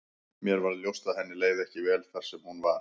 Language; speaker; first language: Icelandic; native; Icelandic